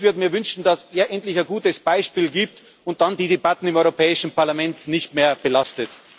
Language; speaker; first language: German; native; German